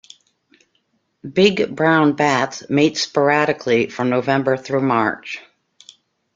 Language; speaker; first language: English; native; English